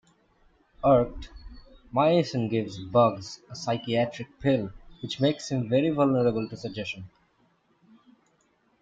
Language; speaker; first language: English; non-native, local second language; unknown